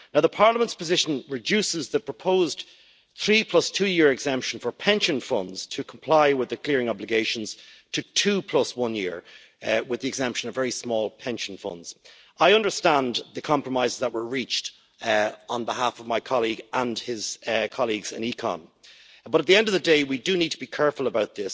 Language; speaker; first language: English; native; English